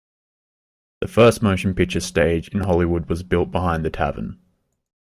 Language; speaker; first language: English; native; English